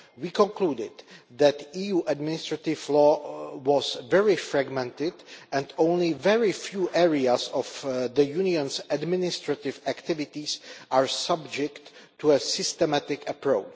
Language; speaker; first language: English; non-native, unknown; Czech